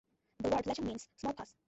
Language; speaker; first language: English; non-native, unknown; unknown